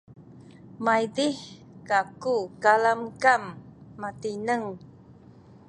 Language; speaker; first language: Sakizaya; non-native, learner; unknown